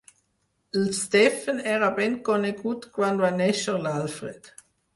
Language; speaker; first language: Catalan; non-native, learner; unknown